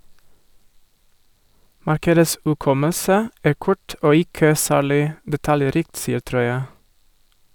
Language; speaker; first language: Norwegian; non-native, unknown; Portuguese